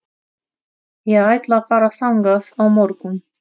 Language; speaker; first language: Icelandic; non-native, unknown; Russian